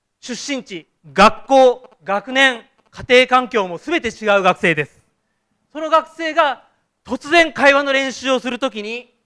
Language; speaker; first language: Japanese; native; Japanese